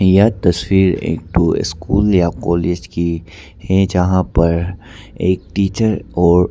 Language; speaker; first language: Hindi; non-native, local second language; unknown